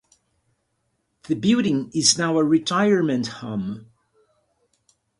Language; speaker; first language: English; non-native, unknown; Portuguese